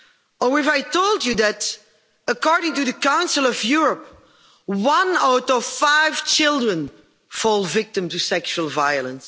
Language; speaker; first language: English; non-native, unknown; Dutch